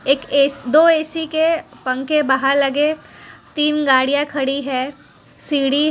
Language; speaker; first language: Hindi; non-native, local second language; Gujarati